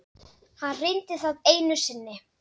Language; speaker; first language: Icelandic; non-native, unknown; Dutch